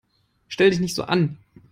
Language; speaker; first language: English; non-native, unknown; German